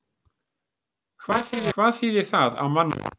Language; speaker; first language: Icelandic; native; Icelandic